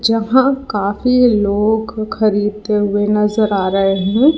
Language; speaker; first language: Hindi; non-native, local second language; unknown